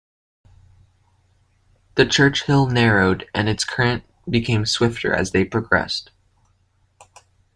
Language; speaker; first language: English; native; English